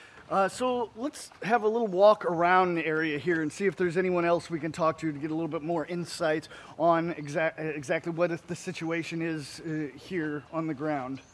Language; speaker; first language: English; native; English